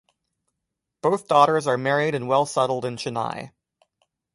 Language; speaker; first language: English; native; English